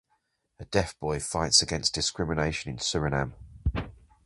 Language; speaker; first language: English; native; English